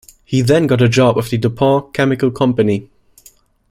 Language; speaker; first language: English; non-native, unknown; German